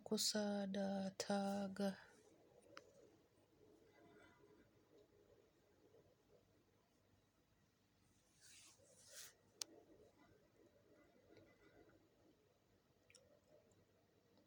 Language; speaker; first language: Hausa; native; Hausa